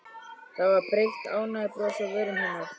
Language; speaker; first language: Icelandic; native; Icelandic